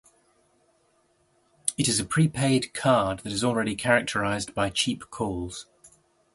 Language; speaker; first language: English; native; English